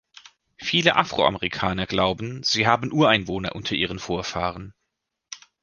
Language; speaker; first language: German; native; German